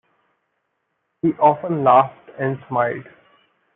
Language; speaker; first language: English; non-native, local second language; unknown